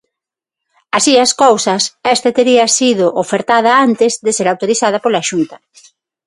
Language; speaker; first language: Galician; non-native, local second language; Spanish